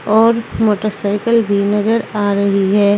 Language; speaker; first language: Hindi; native; Hindi